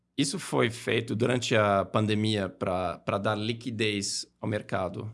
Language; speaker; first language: Portuguese; non-native, fluent; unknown